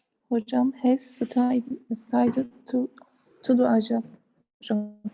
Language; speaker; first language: English; non-native, learner; Turkish